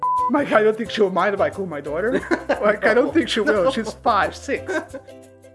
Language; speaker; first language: English; non-native, fluent; Portuguese